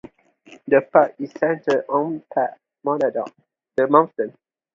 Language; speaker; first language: English; non-native, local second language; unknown